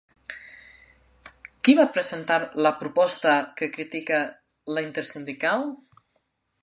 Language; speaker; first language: Catalan; non-native, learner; Spanish